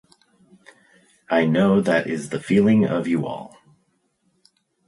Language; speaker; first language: English; native; English